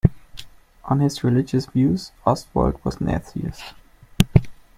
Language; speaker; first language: English; non-native, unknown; German